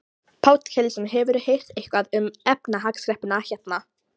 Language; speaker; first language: Icelandic; non-native, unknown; Polish